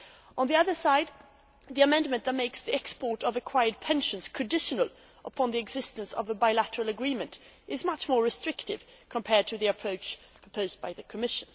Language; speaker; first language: English; non-native, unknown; Swedish